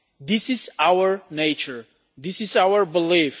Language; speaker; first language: English; non-native, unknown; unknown